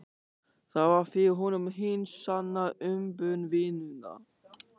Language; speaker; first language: Icelandic; non-native, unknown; German